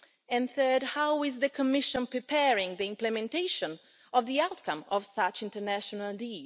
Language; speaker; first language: English; non-native, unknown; Italian